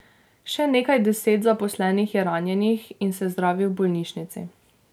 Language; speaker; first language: Slovenian; native; Slovenian